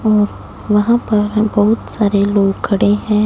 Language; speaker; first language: Hindi; non-native, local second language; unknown